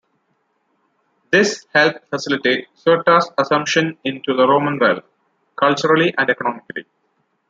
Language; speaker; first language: English; non-native, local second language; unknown